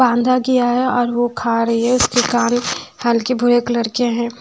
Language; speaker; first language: Hindi; non-native, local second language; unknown